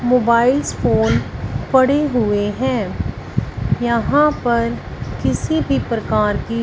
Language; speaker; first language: Hindi; non-native, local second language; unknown